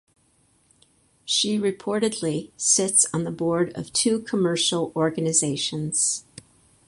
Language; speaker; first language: English; native; English